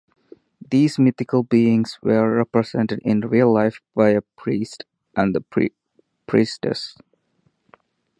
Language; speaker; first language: English; non-native, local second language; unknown